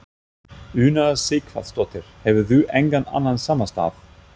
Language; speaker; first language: Icelandic; non-native, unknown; German